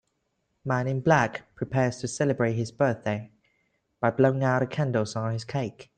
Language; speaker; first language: English; native; English